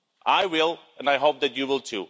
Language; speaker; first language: English; non-native, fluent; Slovak